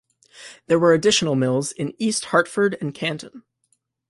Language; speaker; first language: English; native; English